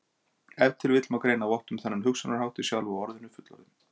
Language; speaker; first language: Icelandic; native; Icelandic